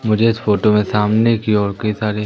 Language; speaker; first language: Hindi; native; Hindi